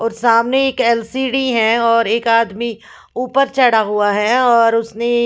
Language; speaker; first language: Hindi; non-native, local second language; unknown